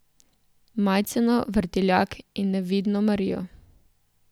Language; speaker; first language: Slovenian; native; Slovenian